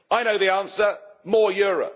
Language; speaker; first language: English; native; English